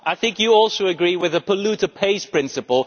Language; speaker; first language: English; non-native, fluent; Dutch